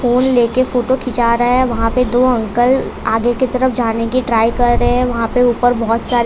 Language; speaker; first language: Hindi; non-native, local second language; Gujarati